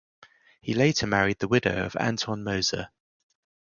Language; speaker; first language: English; native; English